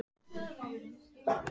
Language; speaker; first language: Icelandic; native; Icelandic